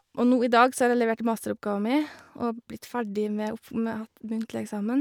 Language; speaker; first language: Norwegian; native; Norwegian